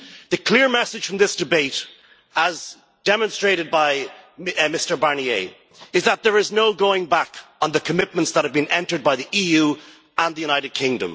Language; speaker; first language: English; native; English